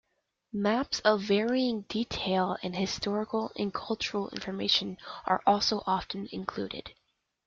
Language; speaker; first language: English; native; English